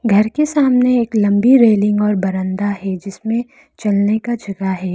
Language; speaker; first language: Hindi; non-native, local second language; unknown